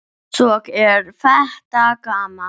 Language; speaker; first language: Icelandic; non-native, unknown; English